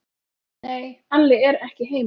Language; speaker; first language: Icelandic; native; Icelandic